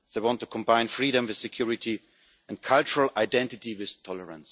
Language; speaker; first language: English; non-native, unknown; German